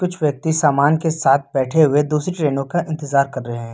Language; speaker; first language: Hindi; native; Hindi